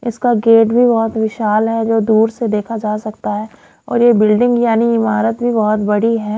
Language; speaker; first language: Hindi; native; Hindi